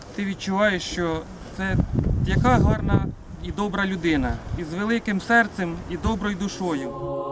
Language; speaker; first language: Ukrainian; native; Ukrainian